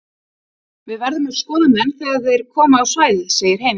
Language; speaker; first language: Icelandic; native; Icelandic